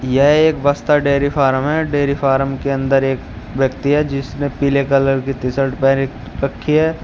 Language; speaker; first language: Hindi; native; Hindi